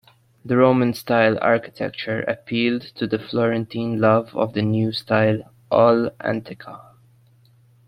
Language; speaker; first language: English; non-native, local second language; Maltese